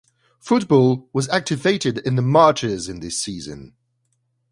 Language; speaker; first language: English; non-native, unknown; French